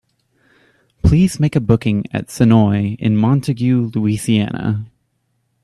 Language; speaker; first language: English; native; English